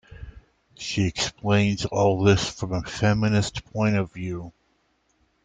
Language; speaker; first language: English; native; English